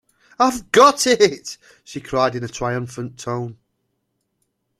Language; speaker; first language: English; native; English